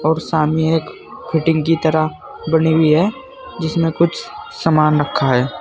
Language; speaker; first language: Hindi; native; Hindi